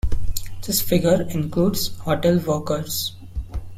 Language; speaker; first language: English; non-native, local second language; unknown